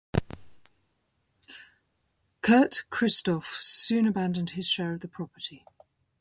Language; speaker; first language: English; native; English